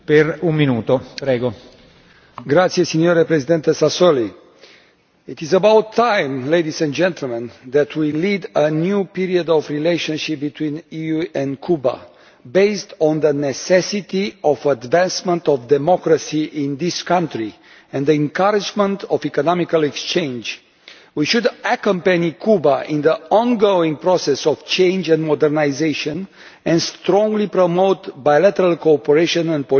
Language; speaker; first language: English; non-native, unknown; Romanian